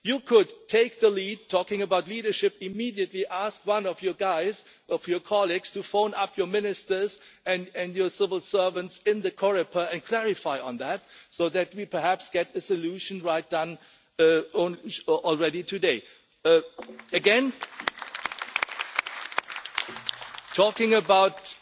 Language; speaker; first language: English; non-native, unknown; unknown